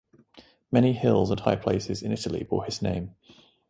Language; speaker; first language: English; native; English